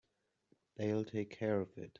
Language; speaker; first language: English; native; English